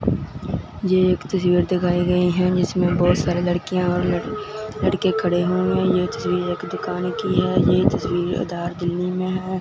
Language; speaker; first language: Hindi; non-native, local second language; Punjabi